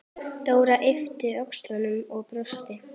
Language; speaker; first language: Icelandic; native; Icelandic